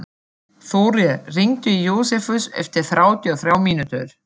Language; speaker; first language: Icelandic; non-native, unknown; German